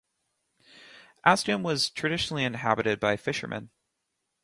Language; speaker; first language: English; native; English